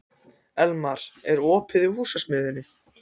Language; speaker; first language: Icelandic; non-native, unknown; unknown